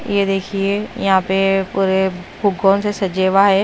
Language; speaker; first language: Hindi; non-native, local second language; Punjabi